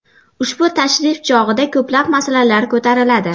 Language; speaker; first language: Uzbek; native; Uzbek